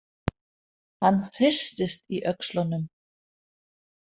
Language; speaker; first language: Icelandic; non-native, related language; Danish